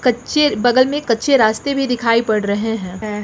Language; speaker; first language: Hindi; native; Hindi